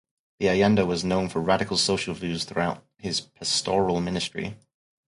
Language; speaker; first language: English; native; English